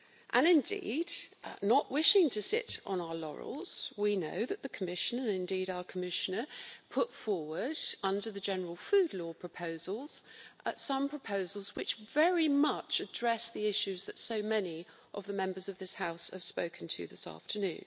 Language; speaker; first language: English; native; English